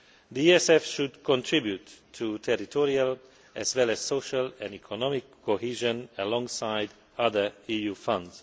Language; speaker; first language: English; non-native, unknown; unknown